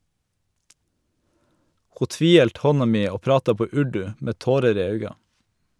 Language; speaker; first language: Norwegian; native; Norwegian